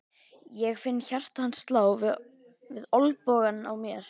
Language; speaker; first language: Icelandic; native; Icelandic